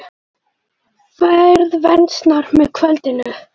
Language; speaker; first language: Icelandic; native; Icelandic